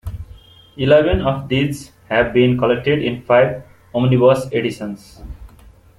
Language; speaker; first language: English; non-native, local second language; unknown